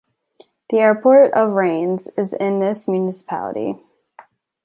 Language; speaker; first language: English; native; English